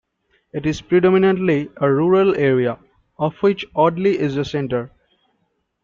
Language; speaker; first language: English; non-native, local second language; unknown